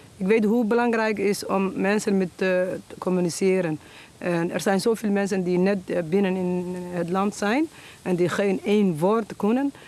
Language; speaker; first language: Dutch; non-native, fluent; Somali